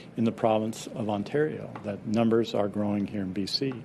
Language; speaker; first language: English; native; English